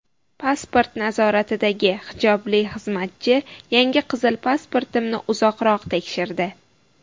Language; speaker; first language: Uzbek; native; Uzbek